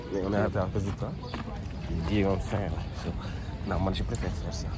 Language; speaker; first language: French; non-native, local second language; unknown